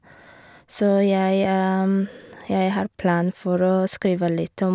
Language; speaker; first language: Norwegian; non-native, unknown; Polish